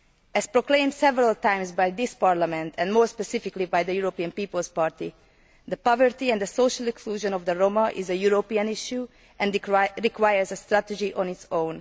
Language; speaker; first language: English; non-native, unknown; Hungarian